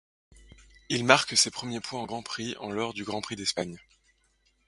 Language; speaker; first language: French; native; French